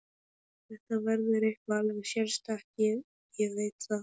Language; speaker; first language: Icelandic; non-native, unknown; Polish